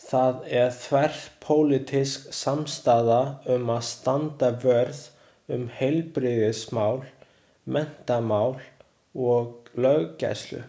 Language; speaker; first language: Icelandic; non-native, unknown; Chinese